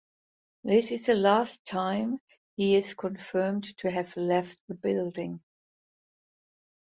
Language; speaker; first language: English; non-native, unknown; German